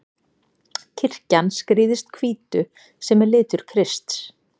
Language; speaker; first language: Icelandic; native; Icelandic